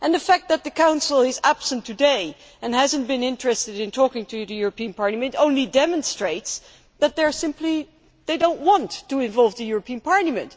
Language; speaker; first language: English; non-native, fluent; Dutch